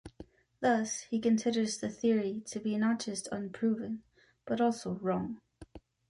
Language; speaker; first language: English; native; English